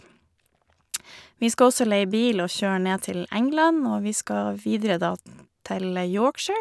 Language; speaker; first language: Norwegian; native; Norwegian